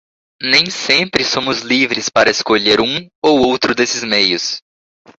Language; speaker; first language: Portuguese; native; Portuguese